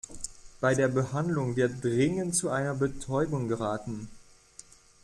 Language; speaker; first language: German; non-native, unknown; French